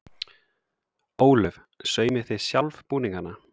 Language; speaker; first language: Icelandic; native; Icelandic